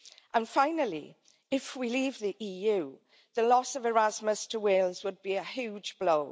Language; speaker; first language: English; native; English